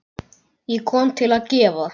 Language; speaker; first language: Icelandic; native; Icelandic